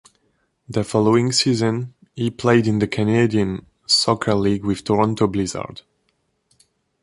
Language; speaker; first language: English; non-native, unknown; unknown